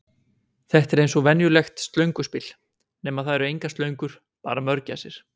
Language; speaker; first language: Icelandic; native; Icelandic